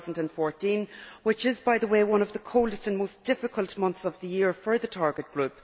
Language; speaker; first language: English; native; English